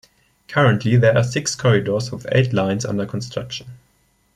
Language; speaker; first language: English; non-native, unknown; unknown